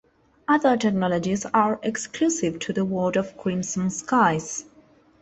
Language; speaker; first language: English; non-native, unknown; Spanish